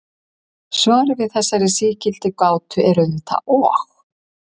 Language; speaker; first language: Icelandic; native; Icelandic